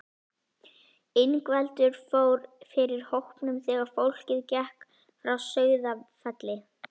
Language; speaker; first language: Icelandic; native; Icelandic